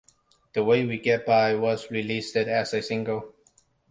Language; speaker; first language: English; non-native, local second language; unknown